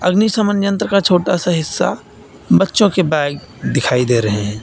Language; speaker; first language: Hindi; native; Hindi